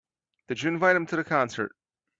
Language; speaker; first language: English; native; English